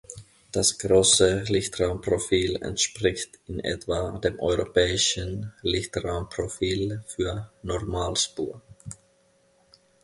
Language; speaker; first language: German; non-native, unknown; Finnish